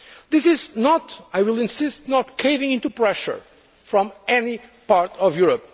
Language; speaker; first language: English; non-native, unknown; Portuguese